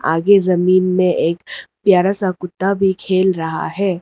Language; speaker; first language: Hindi; non-native, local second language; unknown